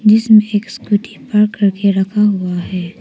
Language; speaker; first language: Hindi; non-native, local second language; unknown